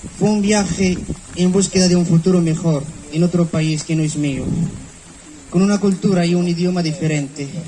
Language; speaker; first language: Spanish; non-native, fluent; Berber languages